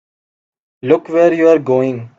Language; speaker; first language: English; non-native, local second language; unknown